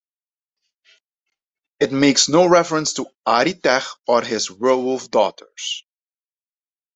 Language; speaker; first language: English; non-native, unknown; Dutch